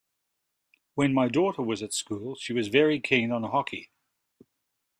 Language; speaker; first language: English; native; English